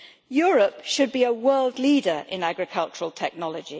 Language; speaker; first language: English; native; English